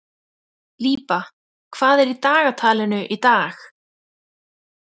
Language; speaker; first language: Icelandic; native; Icelandic